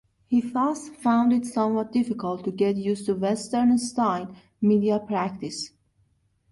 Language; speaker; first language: English; non-native, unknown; Persian